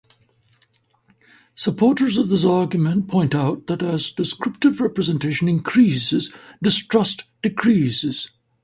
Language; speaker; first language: English; native; English